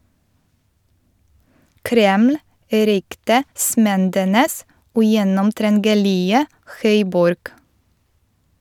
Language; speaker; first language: Norwegian; non-native, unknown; Polish